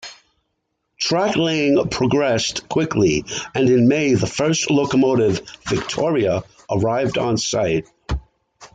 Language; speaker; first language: English; native; English